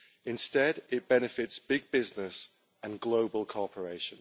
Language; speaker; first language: English; native; English